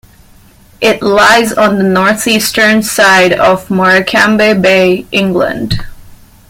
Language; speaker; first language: English; non-native, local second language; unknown